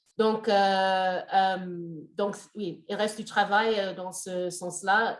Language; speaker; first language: French; non-native, fluent; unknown